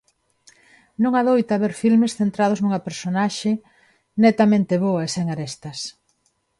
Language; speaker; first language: Galician; non-native, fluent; Spanish